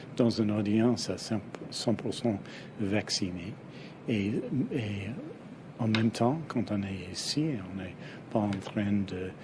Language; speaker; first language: French; non-native, fluent; English